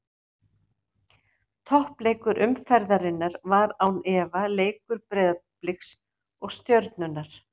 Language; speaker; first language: Icelandic; native; Icelandic